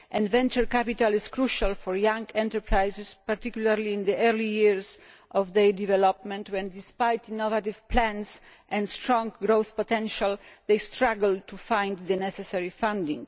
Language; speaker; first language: English; non-native, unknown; Polish